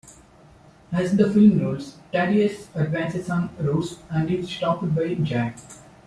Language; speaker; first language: English; non-native, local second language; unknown